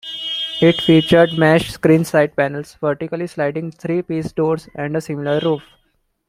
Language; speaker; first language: English; non-native, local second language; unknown